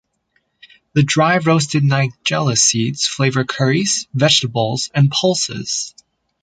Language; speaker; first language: English; native; English